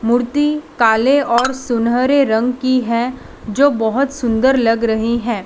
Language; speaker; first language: Hindi; non-native, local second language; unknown